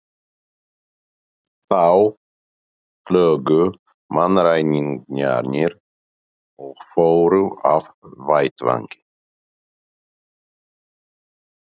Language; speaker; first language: Icelandic; non-native, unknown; Polish